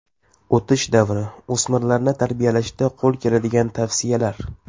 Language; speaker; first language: Uzbek; native; Uzbek